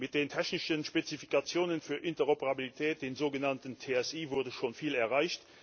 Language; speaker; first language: German; non-native, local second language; Luxembourgish